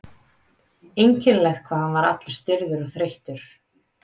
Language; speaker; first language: Icelandic; native; Icelandic